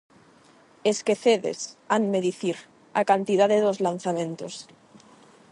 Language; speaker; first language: Galician; non-native, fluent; Spanish